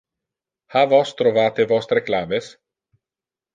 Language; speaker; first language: Interlingua; non-native, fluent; Italian